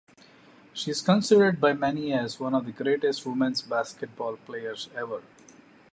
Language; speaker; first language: English; non-native, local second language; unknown